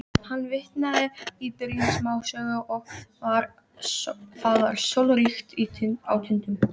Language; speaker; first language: Icelandic; native; Icelandic